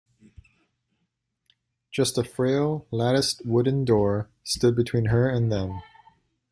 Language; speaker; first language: English; native; English